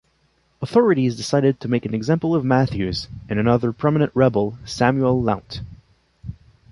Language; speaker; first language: English; non-native, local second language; French